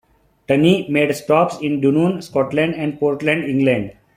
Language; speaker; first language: English; non-native, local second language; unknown